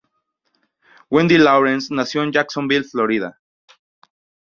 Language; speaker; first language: Spanish; native; Spanish